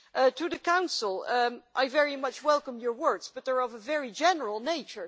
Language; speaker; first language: English; non-native, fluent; Dutch